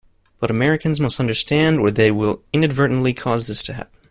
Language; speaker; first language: English; native; English